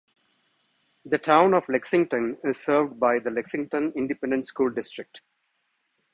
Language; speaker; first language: English; non-native, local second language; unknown